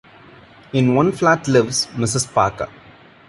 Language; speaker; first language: English; non-native, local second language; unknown